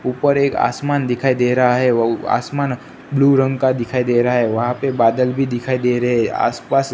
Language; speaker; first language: Hindi; non-native, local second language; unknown